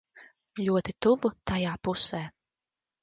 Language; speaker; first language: Latvian; early bilingual, heritage; Latvian